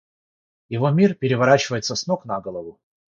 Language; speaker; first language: Russian; non-native, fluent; Georgian